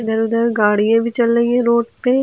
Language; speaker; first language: Hindi; native; Hindi